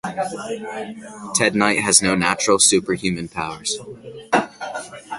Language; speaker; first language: English; native; English